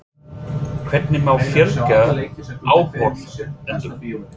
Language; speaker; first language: Icelandic; non-native, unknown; English